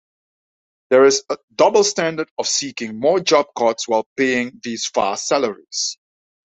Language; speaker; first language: English; non-native, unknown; Dutch